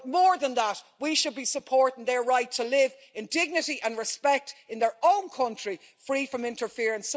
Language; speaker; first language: English; native; English